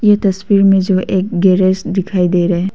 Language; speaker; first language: Hindi; non-native, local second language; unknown